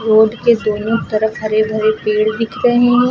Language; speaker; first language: Hindi; native; Hindi